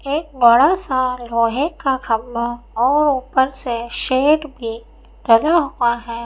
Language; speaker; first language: Hindi; native; Hindi